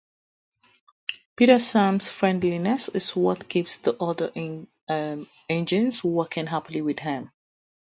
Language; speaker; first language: English; native; English